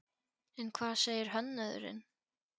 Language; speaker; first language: Icelandic; non-native, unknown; Polish